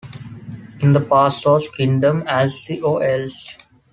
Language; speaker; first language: English; non-native, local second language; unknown